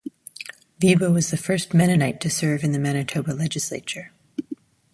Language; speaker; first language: English; native; English